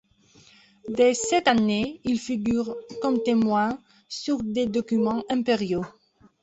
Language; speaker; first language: French; non-native, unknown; Belarusian